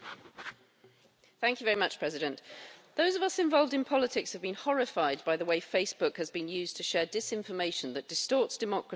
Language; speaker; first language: English; native; English